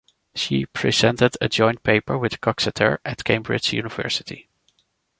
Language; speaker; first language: English; non-native, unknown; Dutch